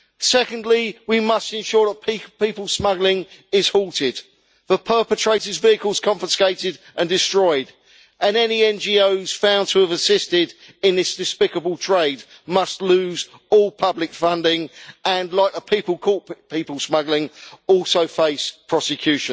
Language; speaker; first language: English; native; English